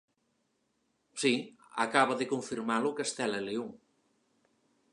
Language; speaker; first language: Galician; native; Galician